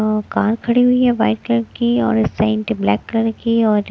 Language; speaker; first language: Hindi; non-native, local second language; Punjabi